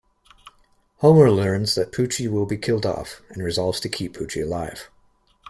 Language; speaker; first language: English; native; English